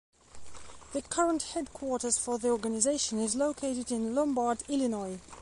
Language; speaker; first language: English; non-native, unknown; Belarusian